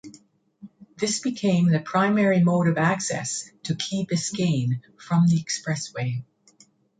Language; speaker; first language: English; native; English